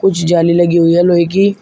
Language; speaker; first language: Hindi; native; Hindi